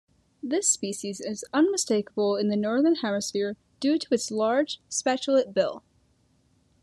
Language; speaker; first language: English; native; English